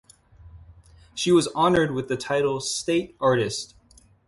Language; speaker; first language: English; non-native, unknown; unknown